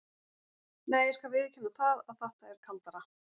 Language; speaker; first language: Icelandic; native; Icelandic